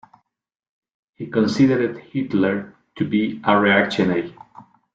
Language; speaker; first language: English; non-native, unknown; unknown